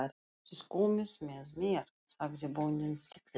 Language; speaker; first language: Icelandic; non-native, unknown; Russian